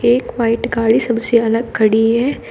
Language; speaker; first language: Hindi; native; Hindi